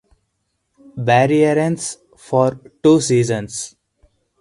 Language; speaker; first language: English; non-native, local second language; Hindi